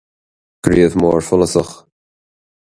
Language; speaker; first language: Irish; non-native, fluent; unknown